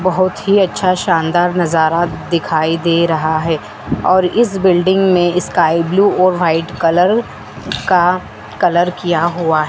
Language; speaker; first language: Hindi; native; Hindi